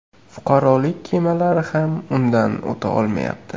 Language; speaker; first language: Uzbek; native; Uzbek